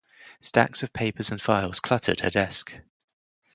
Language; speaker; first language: English; native; English